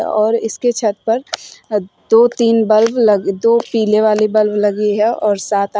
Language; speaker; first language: Hindi; native; Hindi